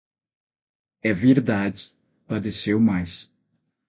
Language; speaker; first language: Portuguese; non-native, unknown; Spanish